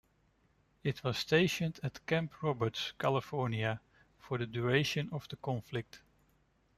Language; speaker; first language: English; non-native, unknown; Dutch